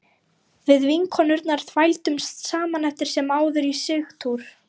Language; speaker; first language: Icelandic; non-native, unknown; Lithuanian